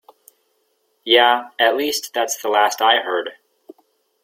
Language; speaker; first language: English; native; English